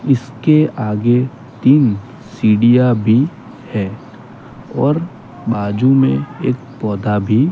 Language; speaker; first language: Hindi; non-native, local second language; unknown